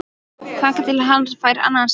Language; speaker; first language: Icelandic; non-native, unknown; Polish